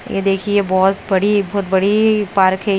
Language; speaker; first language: Hindi; non-native, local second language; Punjabi